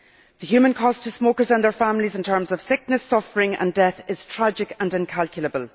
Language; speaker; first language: English; native; English